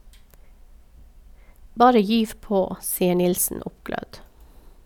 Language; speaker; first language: Norwegian; native; Norwegian